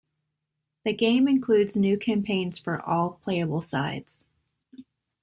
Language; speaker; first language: English; native; English